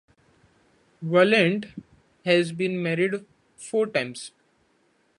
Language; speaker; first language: English; non-native, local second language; Marathi